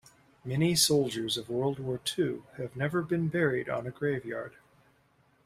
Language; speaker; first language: English; native; English